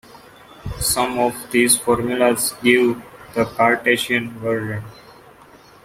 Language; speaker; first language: English; non-native, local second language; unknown